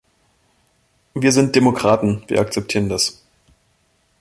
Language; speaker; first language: German; native; German